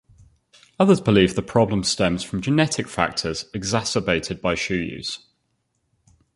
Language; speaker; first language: English; native; English